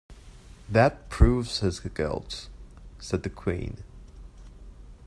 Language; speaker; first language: English; native; English